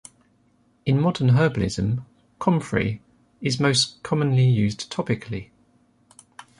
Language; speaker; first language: English; native; English